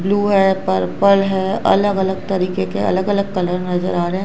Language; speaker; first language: Hindi; non-native, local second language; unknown